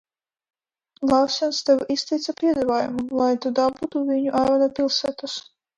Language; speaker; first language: Latvian; non-native, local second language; Russian